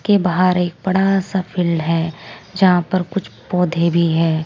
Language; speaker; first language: Hindi; native; Hindi